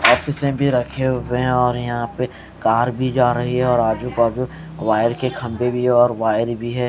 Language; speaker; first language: Hindi; non-native, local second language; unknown